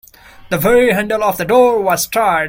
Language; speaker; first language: English; non-native, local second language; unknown